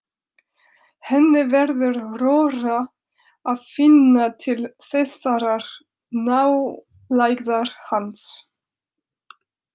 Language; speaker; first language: Icelandic; non-native, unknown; French